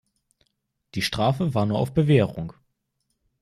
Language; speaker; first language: German; native; German